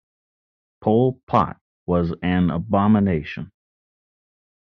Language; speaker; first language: English; native; English